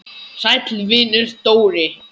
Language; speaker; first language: Icelandic; native; Icelandic